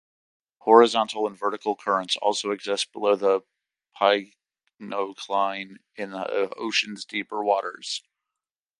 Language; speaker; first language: English; native; English